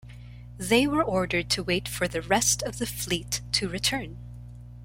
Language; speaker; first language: English; non-native, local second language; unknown